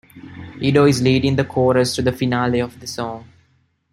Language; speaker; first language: English; non-native, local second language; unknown